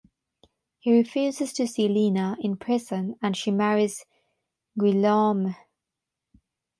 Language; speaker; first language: English; non-native, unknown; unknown